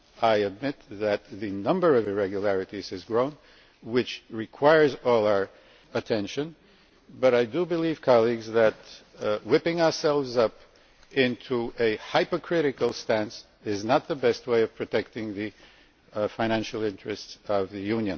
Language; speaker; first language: English; non-native, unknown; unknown